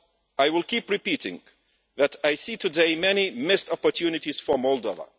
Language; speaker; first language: English; non-native, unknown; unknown